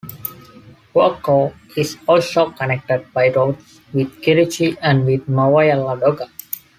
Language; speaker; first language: English; non-native, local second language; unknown